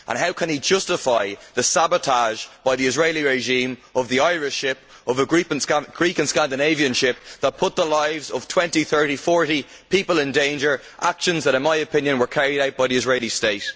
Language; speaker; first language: English; native; English